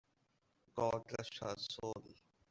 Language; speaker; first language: English; non-native, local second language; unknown